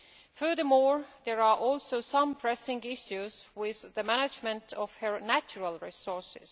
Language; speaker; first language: English; non-native, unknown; Estonian